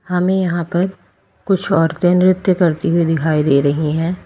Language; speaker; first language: Hindi; native; Hindi